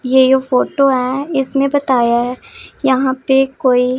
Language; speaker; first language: Hindi; non-native, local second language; Punjabi